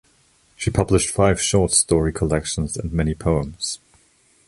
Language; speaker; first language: English; non-native, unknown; German